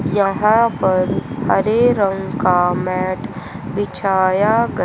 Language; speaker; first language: Hindi; native; Hindi